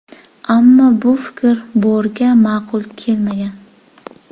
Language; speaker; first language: Uzbek; native; Uzbek